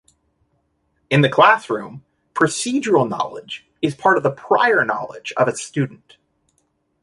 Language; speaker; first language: English; native; English